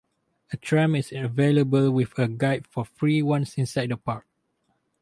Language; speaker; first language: English; non-native, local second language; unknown